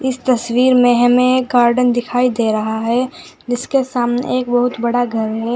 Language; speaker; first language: Hindi; native; Hindi